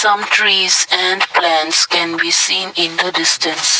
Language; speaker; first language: English; non-native, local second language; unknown